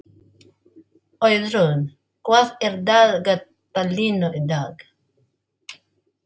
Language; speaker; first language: Icelandic; non-native, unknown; Filipino